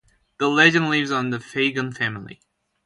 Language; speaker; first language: English; non-native, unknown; Turkish